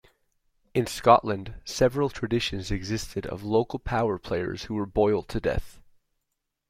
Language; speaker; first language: English; native; English